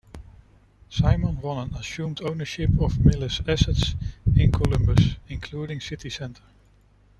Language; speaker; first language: English; non-native, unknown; Dutch